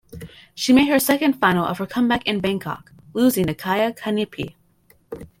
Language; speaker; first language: English; native; English